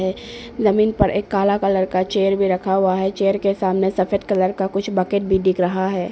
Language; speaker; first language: Hindi; non-native, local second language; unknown